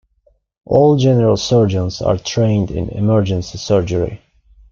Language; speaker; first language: English; non-native, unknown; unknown